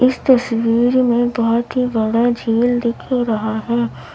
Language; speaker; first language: Hindi; native; Hindi